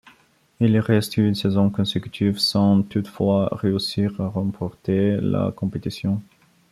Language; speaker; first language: French; non-native, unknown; Bulgarian